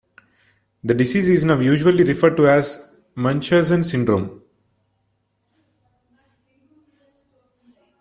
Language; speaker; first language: English; non-native, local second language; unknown